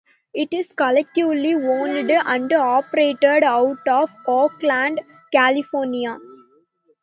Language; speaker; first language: English; non-native, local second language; Tamil